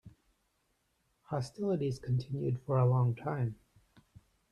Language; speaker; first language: English; native; English